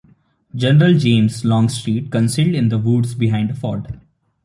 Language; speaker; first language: English; non-native, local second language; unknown